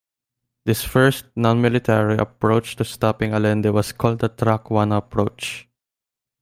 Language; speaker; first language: English; non-native, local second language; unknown